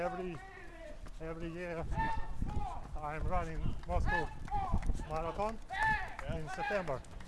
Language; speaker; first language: English; non-native, learner; Russian